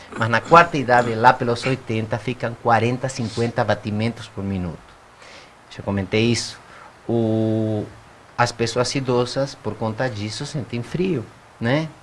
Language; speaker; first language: Portuguese; non-native, fluent; Spanish